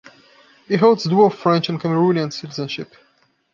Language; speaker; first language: English; non-native, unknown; Portuguese